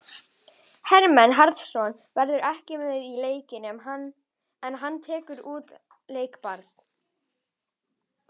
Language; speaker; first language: Icelandic; native; Icelandic